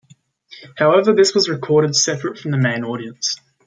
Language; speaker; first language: English; native; English